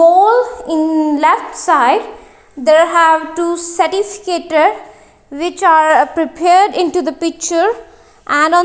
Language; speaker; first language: English; non-native, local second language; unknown